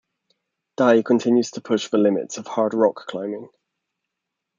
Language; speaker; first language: English; native; English